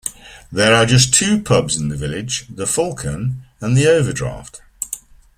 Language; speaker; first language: English; native; English